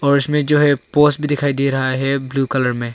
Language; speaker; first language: Hindi; non-native, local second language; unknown